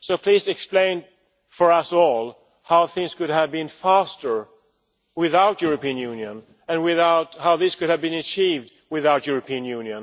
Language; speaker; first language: English; non-native, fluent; Swedish